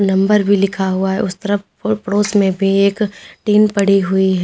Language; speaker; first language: Hindi; native; Hindi